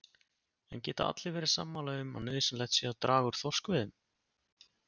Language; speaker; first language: Icelandic; native; Icelandic